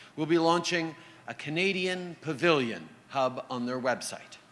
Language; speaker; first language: English; native; English